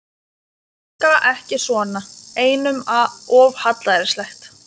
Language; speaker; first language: Icelandic; non-native, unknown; Lithuanian